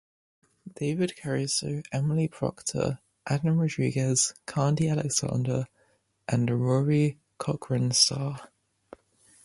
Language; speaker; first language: English; native; English